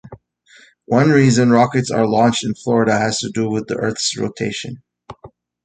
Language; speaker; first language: English; native; English